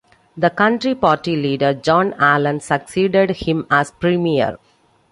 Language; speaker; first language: English; non-native, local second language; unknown